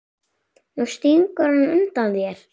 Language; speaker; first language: Icelandic; native; Icelandic